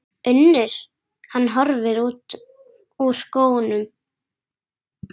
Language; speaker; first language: Icelandic; native; Icelandic